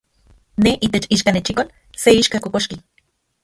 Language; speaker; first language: Central Puebla Nahuatl; non-native, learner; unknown